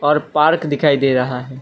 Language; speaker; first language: Hindi; non-native, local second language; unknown